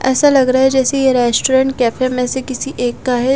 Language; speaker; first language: Hindi; non-native, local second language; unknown